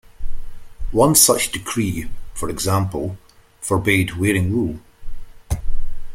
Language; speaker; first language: English; native; English